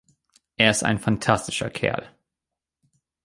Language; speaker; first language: German; native; German